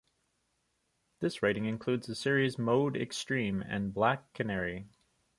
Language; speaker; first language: English; native; English